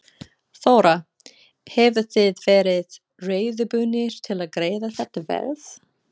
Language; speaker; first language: Icelandic; non-native, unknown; English